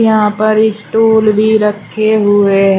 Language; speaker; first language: Hindi; native; Hindi